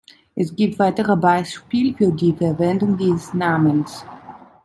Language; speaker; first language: German; non-native, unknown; Italian